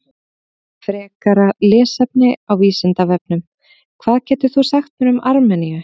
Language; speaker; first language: Icelandic; native; Icelandic